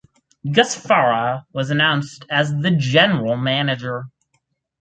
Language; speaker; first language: English; native; English